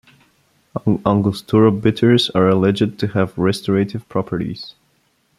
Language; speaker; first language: English; non-native, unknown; Bulgarian